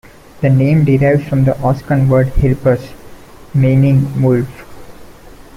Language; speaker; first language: English; non-native, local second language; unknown